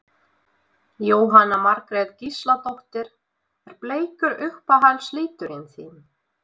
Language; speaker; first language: Icelandic; non-native, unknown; Russian